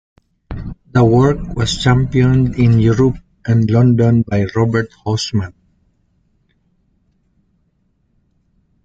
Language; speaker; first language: English; non-native, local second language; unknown